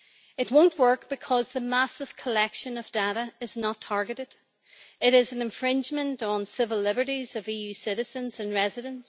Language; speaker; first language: English; native; English